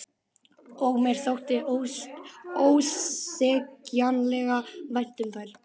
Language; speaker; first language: Icelandic; native; Icelandic